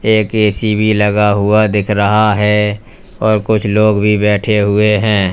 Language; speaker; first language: Hindi; native; Hindi